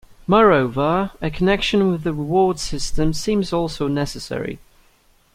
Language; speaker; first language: English; native; English